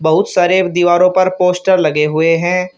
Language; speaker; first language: Hindi; native; Hindi